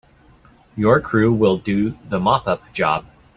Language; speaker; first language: English; native; English